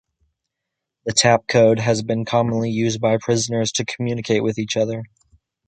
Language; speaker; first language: English; native; English